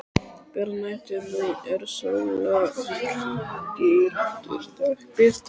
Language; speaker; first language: Icelandic; native; Icelandic